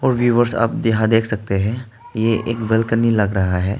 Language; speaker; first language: Hindi; early bilingual, other home language; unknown